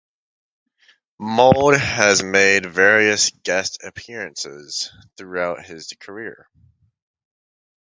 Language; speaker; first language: English; native; English